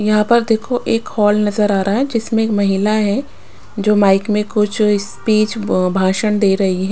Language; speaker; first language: Hindi; non-native, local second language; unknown